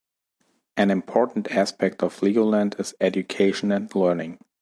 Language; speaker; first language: English; non-native, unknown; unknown